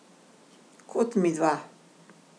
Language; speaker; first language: Slovenian; native; Slovenian